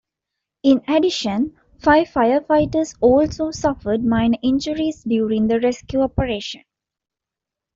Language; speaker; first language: English; non-native, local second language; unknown